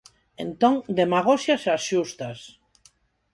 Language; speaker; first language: Galician; non-native, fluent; Spanish